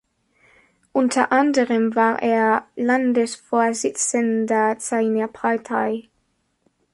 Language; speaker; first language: German; non-native, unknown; Spanish